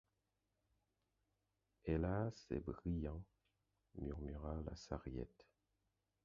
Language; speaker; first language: French; non-native, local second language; Haitian Creole